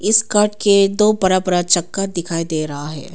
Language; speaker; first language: Hindi; non-native, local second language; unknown